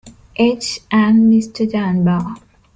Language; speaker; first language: English; non-native, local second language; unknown